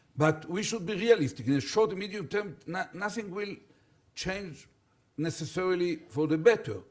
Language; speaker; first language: English; non-native, fluent; Hebrew